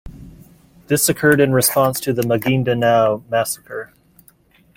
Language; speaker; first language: English; native; English